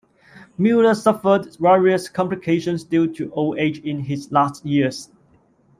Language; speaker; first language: English; non-native, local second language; Cantonese